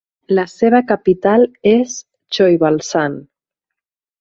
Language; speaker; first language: Catalan; native; Catalan